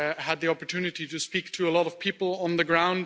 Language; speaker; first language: English; non-native, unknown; German